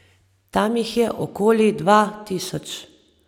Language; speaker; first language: Slovenian; native; Slovenian